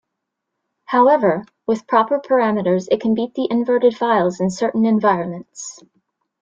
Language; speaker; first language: English; native; English